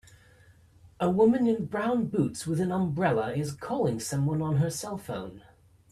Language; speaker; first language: English; native; English